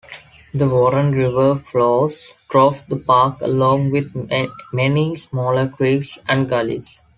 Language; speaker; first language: English; non-native, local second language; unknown